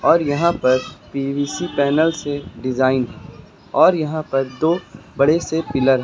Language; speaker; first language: Hindi; native; Hindi